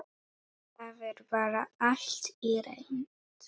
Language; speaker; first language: Icelandic; non-native, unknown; Polish